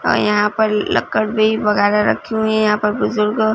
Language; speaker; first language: Hindi; non-native, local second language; Punjabi